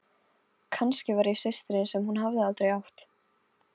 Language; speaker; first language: Icelandic; non-native, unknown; Polish